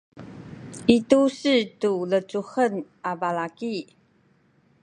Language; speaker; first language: Sakizaya; non-native, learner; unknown